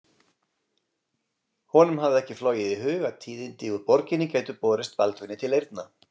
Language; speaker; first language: Icelandic; native; Icelandic